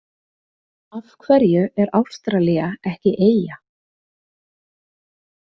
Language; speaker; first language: Icelandic; native; Icelandic